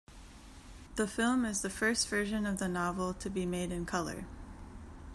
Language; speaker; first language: English; native; English